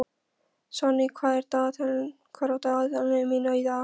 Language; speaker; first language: Icelandic; non-native, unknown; Polish